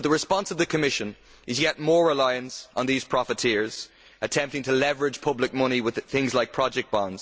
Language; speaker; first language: English; native; English